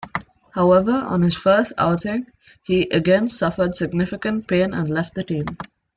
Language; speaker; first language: English; non-native, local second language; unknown